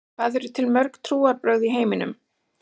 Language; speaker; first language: Icelandic; native; Icelandic